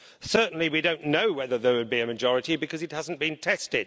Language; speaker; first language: English; native; English